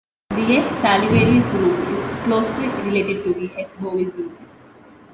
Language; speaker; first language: English; non-native, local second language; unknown